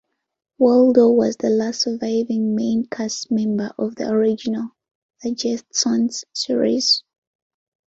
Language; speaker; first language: English; non-native, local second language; Ganda